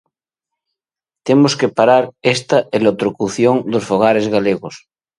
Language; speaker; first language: Galician; native; Galician